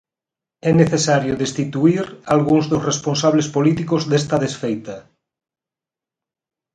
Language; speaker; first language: Galician; native; Galician